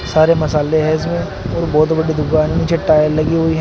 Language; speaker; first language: Hindi; native; Hindi